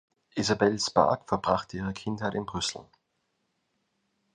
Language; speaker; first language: German; native; German